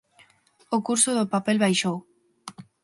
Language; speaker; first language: Galician; non-native, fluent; Spanish